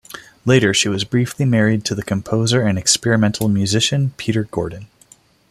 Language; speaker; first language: English; non-native, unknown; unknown